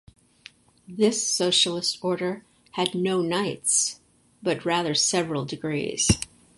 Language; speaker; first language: English; native; English